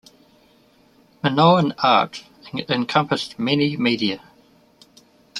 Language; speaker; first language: English; native; English